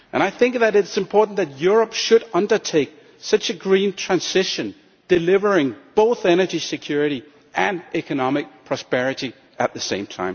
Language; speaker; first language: English; non-native, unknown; Danish